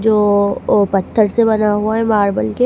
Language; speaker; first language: Hindi; native; Hindi